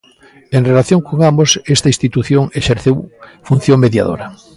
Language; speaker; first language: Galician; native; Galician